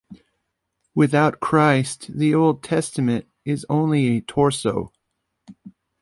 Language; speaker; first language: English; native; English